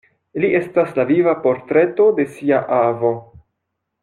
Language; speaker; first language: Esperanto; non-native, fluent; French